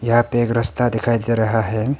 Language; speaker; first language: Hindi; non-native, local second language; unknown